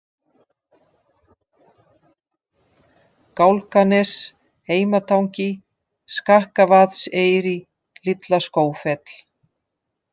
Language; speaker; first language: Icelandic; non-native, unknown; Dutch